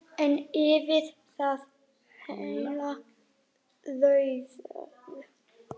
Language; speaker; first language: Icelandic; native; Icelandic